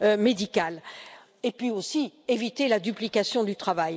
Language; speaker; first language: French; native; French